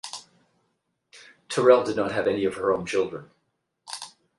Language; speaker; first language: English; native; English